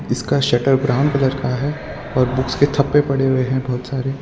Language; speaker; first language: Hindi; non-native, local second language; Gujarati